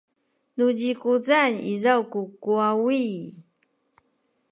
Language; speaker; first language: Sakizaya; non-native, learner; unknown